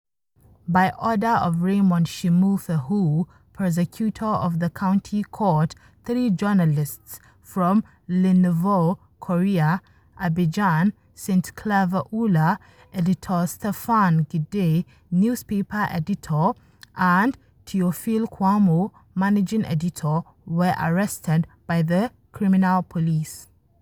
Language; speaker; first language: English; non-native, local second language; Hausa